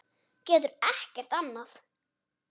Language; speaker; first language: Icelandic; native; Icelandic